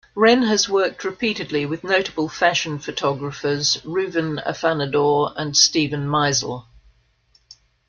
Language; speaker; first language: English; native; English